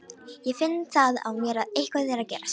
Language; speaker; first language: Icelandic; non-native, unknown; Romanian